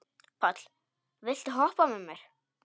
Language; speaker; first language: Icelandic; non-native, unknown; Polish